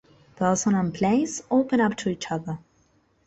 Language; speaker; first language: English; non-native, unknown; Spanish